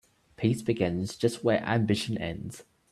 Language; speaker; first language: English; native; English